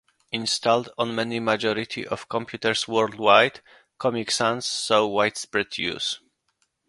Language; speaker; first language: English; non-native, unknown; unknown